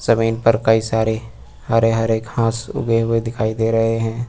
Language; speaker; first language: Hindi; native; Hindi